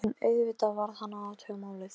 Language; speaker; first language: Icelandic; non-native, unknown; Polish